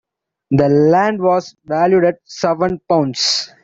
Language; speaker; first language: English; non-native, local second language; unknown